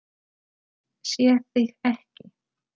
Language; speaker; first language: Icelandic; non-native, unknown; Polish